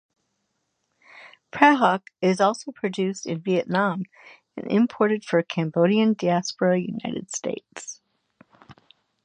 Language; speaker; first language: English; native; English